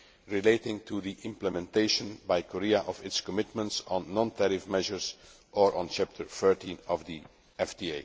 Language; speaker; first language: English; non-native, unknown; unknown